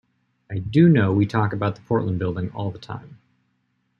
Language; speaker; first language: English; native; English